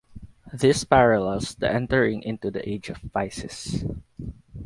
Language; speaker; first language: English; non-native, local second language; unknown